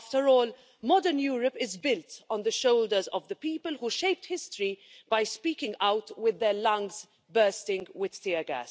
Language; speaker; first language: English; non-native, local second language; Maltese